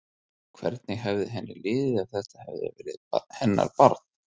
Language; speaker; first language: Icelandic; native; Icelandic